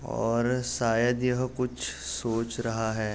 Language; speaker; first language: Hindi; native; Hindi